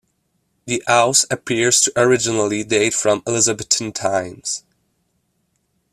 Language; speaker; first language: English; non-native, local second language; French